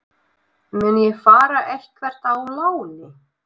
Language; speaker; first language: Icelandic; non-native, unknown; Russian